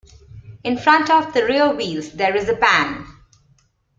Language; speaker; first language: English; non-native, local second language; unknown